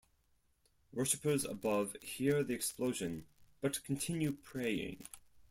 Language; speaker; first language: English; non-native, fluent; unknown